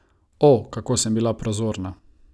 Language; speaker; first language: Slovenian; non-native, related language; Croatian